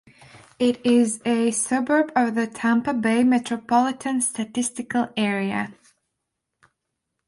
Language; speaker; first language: English; non-native, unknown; Latvian